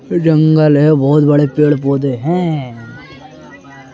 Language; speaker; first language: Hindi; native; Hindi